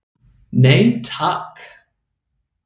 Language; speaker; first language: Icelandic; non-native, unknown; English